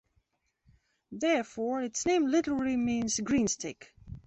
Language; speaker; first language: English; non-native, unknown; Belarusian